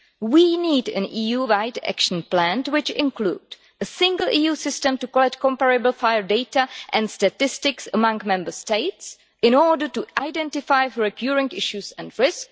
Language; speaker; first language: English; non-native, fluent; Czech